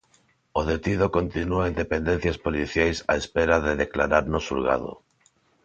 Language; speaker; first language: Galician; non-native, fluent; Spanish